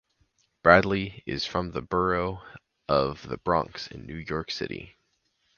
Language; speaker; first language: English; native; English